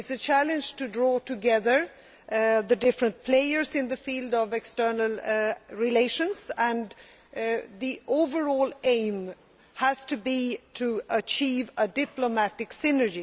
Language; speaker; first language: English; non-native, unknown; Swedish